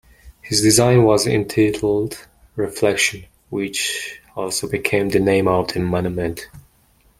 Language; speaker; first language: English; non-native, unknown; Mongolian